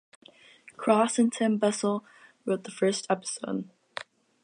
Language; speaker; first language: English; native; English